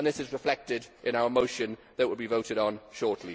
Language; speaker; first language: English; native; English